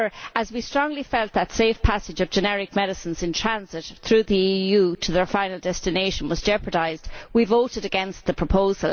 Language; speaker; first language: English; native; English